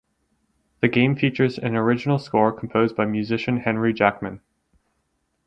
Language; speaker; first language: English; native; English